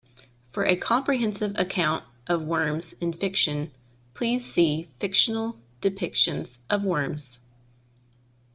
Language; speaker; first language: English; native; English